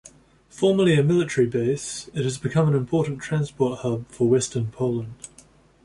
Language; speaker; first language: English; native; English